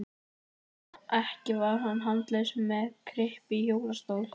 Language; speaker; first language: Icelandic; native; Icelandic